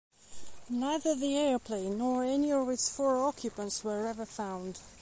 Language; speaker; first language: English; non-native, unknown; Belarusian